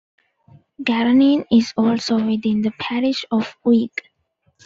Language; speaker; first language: English; non-native, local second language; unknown